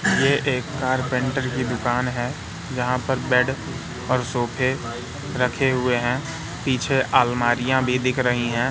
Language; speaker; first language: Hindi; native; Hindi